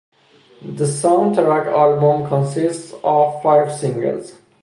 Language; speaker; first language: English; non-native, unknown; Persian